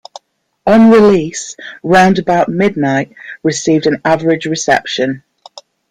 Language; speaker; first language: English; native; English